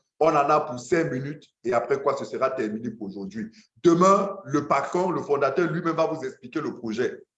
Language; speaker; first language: French; non-native, local second language; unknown